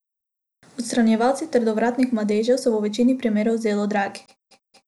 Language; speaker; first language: Slovenian; non-native, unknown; Macedonian